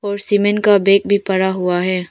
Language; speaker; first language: Hindi; non-native, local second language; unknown